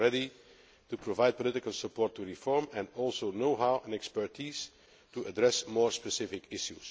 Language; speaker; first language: English; non-native, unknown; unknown